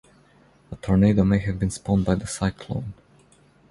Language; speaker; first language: English; non-native, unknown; Croatian